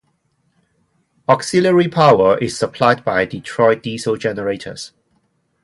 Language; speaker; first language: English; non-native, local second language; Cantonese